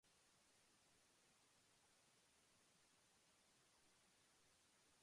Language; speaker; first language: English; non-native, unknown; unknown